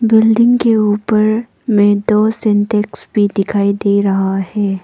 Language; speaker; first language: Hindi; non-native, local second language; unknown